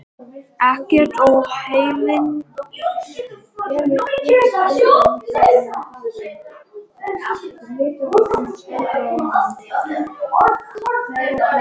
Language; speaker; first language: Icelandic; non-native, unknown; Latvian